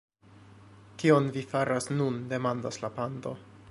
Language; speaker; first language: Esperanto; non-native, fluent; English